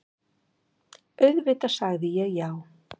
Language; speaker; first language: Icelandic; native; Icelandic